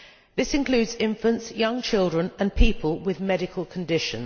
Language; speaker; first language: English; native; English